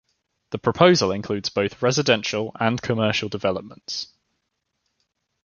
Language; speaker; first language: English; native; English